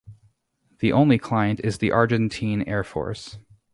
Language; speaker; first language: English; native; English